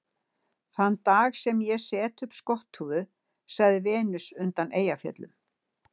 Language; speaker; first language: Icelandic; native; Icelandic